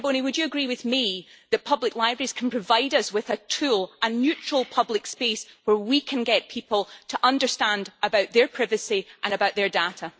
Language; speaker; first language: English; native; English